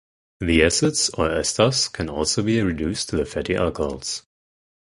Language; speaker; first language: English; non-native, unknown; German